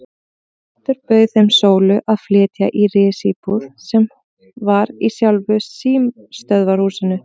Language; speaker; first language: Icelandic; native; Icelandic